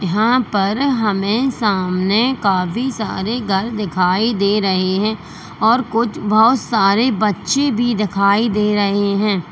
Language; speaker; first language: Hindi; native; Hindi